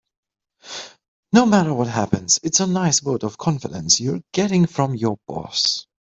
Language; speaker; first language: English; native; English